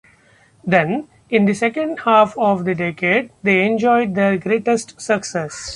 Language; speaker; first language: English; non-native, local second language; Marathi